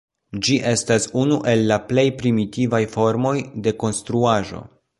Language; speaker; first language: Esperanto; non-native, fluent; Polish